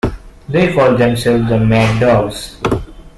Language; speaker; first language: English; non-native, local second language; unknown